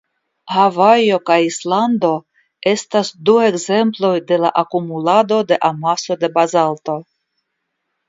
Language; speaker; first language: Esperanto; non-native, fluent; Russian